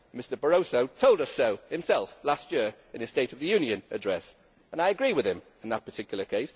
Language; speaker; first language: English; native; English